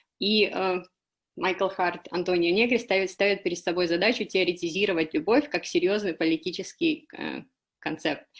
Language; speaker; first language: Russian; native; Russian